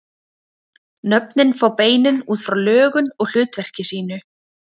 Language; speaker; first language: Icelandic; native; Icelandic